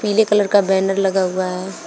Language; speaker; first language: Hindi; native; Hindi